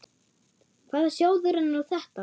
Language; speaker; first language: Icelandic; non-native, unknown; German